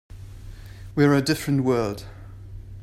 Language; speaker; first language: English; native; English